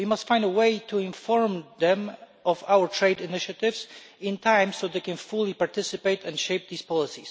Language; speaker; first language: English; non-native, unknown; Polish